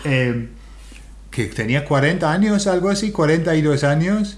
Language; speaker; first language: Spanish; non-native, fluent; English